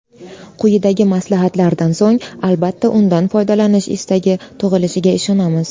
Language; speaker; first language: Uzbek; native; Uzbek